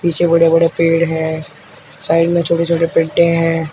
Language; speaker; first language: Hindi; native; Hindi